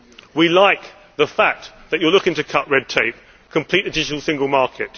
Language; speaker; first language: English; native; English